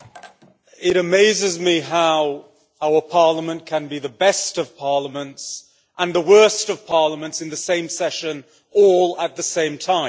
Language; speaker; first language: English; native; English